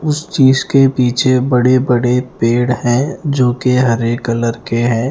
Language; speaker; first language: Hindi; non-native, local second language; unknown